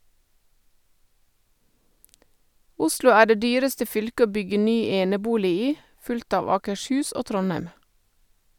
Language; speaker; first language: Norwegian; native; Norwegian